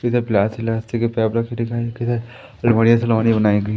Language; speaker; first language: Hindi; native; Hindi